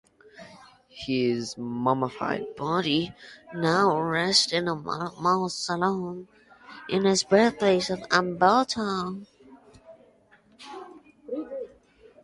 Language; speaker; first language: English; native; English